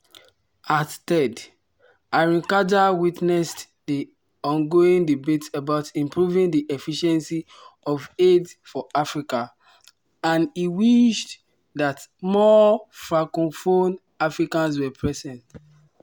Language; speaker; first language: English; non-native, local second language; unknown